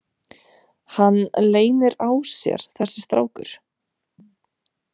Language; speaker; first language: Icelandic; non-native, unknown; Romanian